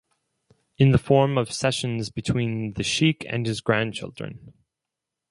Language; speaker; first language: English; non-native, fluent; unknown